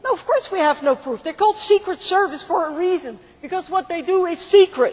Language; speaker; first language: English; non-native, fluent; Dutch